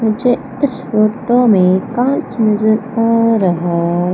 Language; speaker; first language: Hindi; native; Hindi